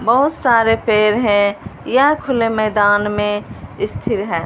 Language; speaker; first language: Hindi; non-native, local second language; Punjabi